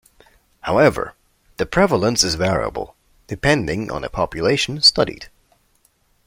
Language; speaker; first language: English; non-native, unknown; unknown